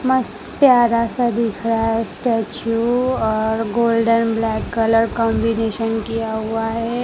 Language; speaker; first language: Hindi; non-native, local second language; Gujarati